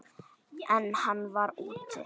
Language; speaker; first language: Icelandic; native; Icelandic